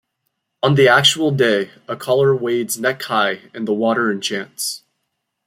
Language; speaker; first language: English; native; English